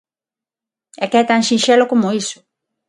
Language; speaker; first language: Galician; non-native, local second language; Spanish